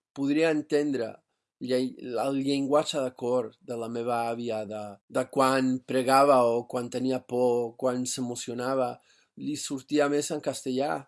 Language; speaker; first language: Catalan; non-native, fluent; English